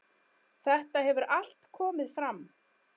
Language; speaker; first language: Icelandic; native; Icelandic